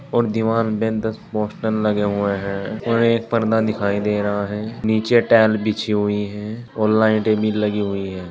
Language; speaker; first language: Hindi; native; Hindi